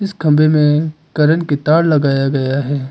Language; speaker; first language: Hindi; non-native, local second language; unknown